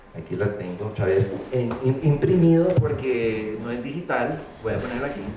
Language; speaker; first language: Spanish; early bilingual, heritage; Spanish